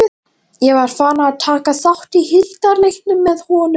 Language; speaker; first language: Icelandic; non-native, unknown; Latvian